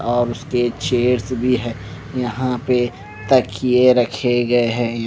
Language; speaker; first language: Hindi; non-native, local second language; Punjabi